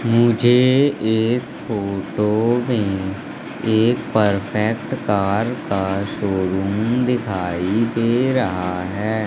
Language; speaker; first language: Hindi; native; Hindi